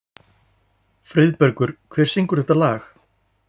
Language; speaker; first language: Icelandic; native; Icelandic